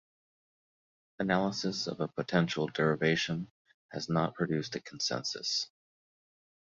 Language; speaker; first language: English; native; English